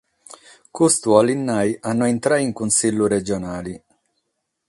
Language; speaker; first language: Sardinian; non-native, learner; Catalan